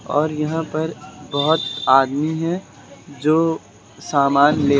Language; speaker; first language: Hindi; native; Hindi